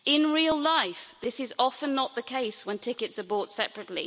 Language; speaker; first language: English; native; English